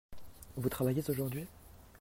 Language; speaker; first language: French; native; French